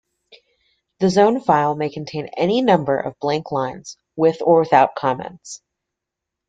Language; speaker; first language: English; native; English